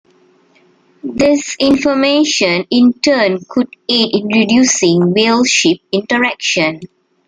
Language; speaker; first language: English; non-native, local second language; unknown